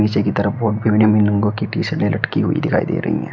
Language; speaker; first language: Hindi; native; Hindi